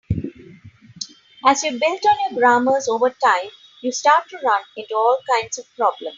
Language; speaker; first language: English; non-native, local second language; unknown